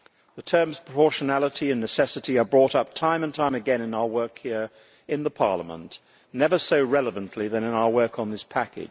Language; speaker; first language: English; native; English